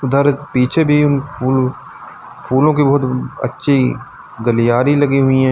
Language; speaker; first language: Hindi; native; Hindi